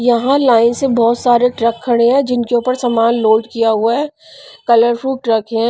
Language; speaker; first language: Hindi; non-native, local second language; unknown